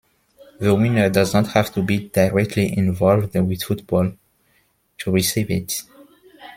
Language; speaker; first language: English; non-native, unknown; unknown